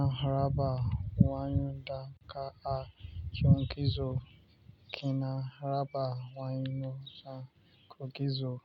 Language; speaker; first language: Hausa; non-native, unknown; Yoruba